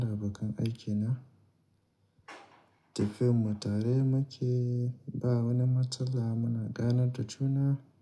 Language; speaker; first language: Hausa; native; Hausa